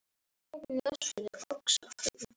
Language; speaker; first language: Icelandic; native; Icelandic